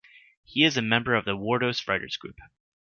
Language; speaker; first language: English; native; English